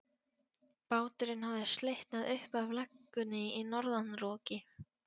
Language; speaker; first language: Icelandic; non-native, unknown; Polish